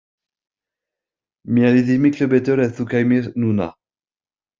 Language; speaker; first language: Icelandic; non-native, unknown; French